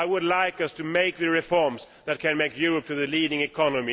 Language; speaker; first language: English; non-native, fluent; Swedish